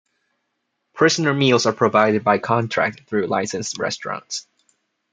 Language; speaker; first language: English; non-native, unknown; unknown